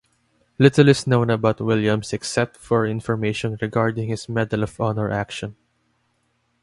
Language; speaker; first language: English; non-native, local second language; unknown